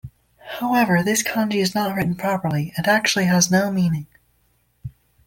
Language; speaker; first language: English; native; English